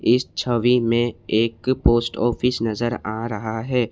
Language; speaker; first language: Hindi; non-native, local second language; Assamese